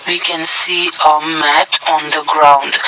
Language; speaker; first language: English; non-native, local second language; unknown